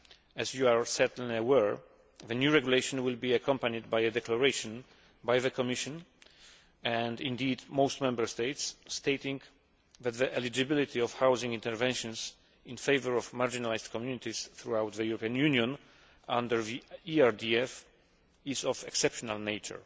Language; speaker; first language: English; non-native, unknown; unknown